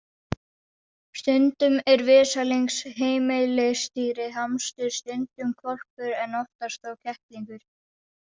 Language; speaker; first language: Icelandic; non-native, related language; Danish